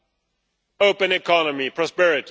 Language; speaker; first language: English; non-native, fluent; Swedish